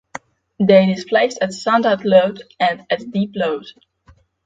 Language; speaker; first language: English; non-native, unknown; Polish